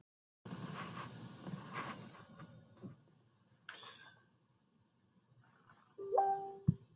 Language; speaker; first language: Icelandic; non-native, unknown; English